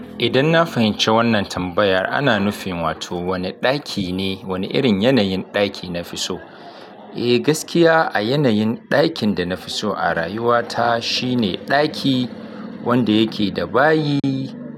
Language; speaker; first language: Hausa; native; Hausa